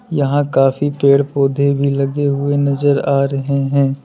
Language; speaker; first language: Hindi; native; Hindi